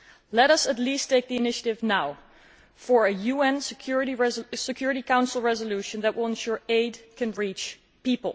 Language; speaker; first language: English; non-native, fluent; Dutch